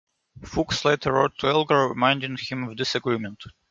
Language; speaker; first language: English; non-native, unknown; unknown